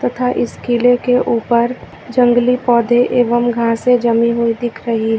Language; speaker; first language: Hindi; native; Hindi